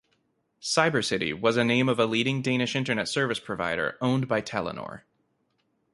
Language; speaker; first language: English; native; English